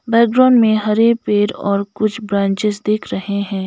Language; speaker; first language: Hindi; non-native, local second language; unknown